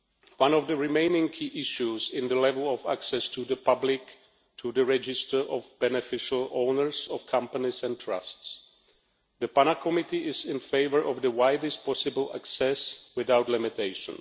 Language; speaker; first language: English; non-native, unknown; Czech